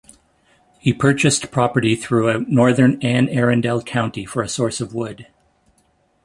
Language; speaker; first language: English; native; English